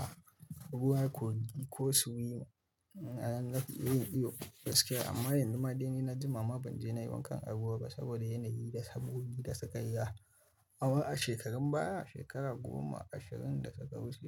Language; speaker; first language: Hausa; native; Hausa